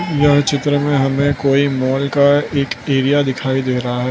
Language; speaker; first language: Hindi; non-native, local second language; Gujarati